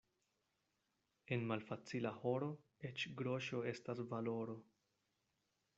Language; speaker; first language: Esperanto; non-native, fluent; Spanish